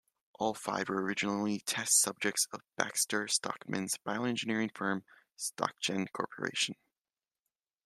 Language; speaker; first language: English; native; English